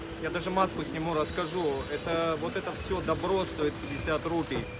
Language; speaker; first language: Russian; native; Russian